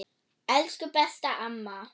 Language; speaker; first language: Icelandic; non-native, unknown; German